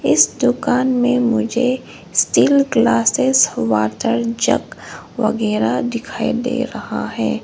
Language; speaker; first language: Hindi; non-native, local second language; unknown